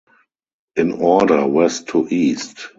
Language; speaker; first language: English; non-native, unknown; German